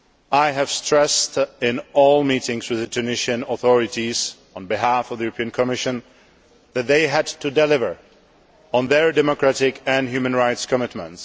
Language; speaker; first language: English; non-native, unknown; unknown